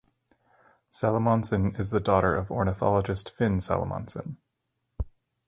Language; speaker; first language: English; native; English